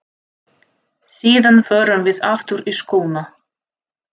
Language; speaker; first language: Icelandic; non-native, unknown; Russian